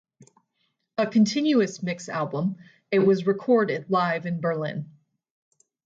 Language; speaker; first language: English; native; English